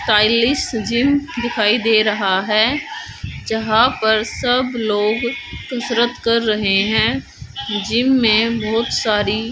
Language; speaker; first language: Hindi; native; Hindi